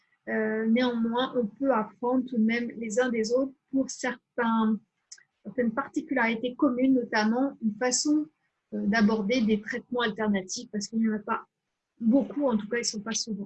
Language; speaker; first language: French; native; French